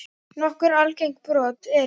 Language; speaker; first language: Icelandic; native; Icelandic